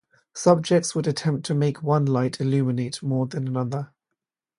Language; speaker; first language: English; native; English